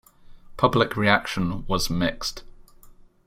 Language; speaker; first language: English; native; English